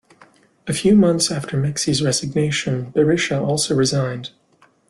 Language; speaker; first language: English; native; English